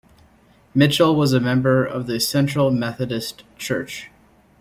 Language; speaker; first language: English; native; English